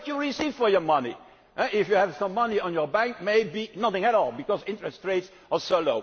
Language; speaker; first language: English; non-native, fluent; Dutch